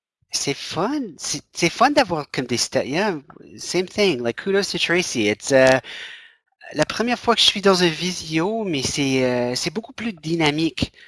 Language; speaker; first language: French; non-native, fluent; English